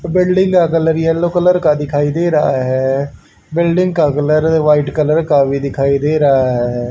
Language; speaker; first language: Hindi; native; Hindi